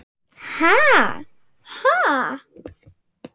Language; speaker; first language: Icelandic; non-native, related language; Swedish